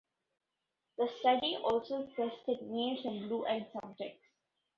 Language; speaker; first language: English; non-native, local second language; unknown